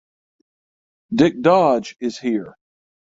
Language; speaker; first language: English; native; English